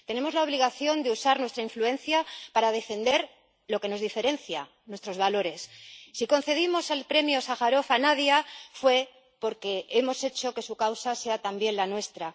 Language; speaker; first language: Spanish; native; Spanish